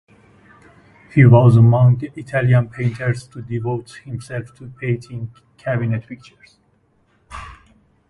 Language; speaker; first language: English; native; English